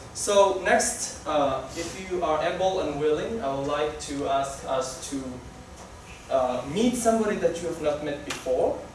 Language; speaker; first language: English; non-native, local second language; Somali